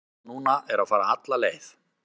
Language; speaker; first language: Icelandic; native; Icelandic